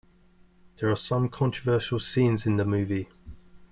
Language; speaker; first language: English; native; English